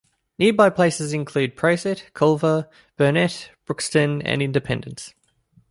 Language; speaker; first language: English; native; English